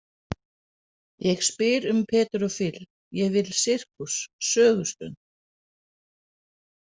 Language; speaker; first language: Icelandic; non-native, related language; Danish